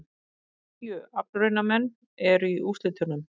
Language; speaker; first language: Icelandic; native; Icelandic